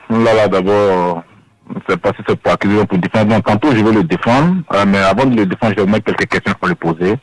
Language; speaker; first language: French; non-native, local second language; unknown